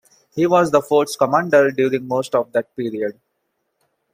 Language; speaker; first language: English; non-native, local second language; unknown